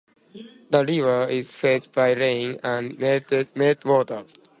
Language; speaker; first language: English; non-native, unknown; Japanese